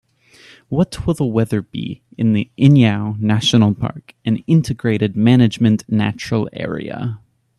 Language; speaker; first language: English; native; English